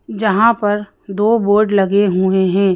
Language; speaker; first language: Hindi; native; Hindi